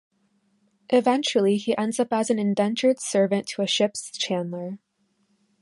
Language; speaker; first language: English; non-native, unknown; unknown